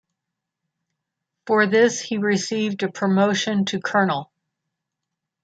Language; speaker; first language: English; native; English